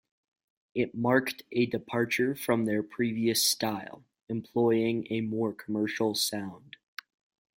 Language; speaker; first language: English; native; English